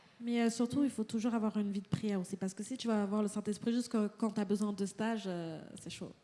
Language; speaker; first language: French; native; French